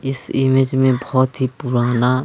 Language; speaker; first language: Hindi; native; Hindi